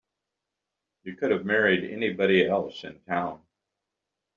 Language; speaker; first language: English; native; English